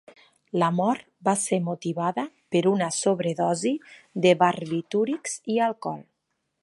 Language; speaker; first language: Catalan; native; Catalan